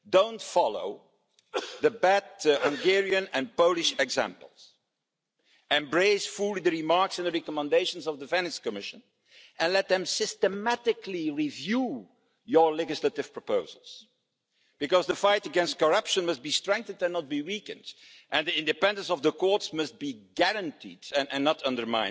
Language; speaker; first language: English; non-native, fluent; Dutch